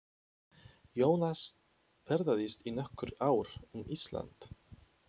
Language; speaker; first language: Icelandic; non-native, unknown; Polish